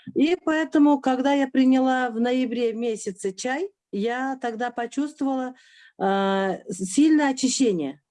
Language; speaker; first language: Russian; non-native, local second language; Uzbek